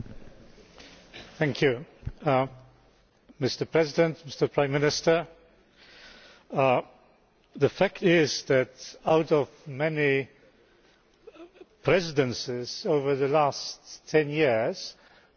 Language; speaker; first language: English; non-native, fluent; Polish